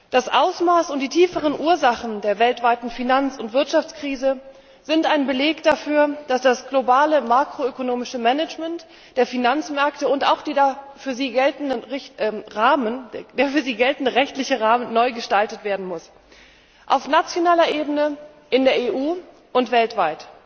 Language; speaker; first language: German; native; German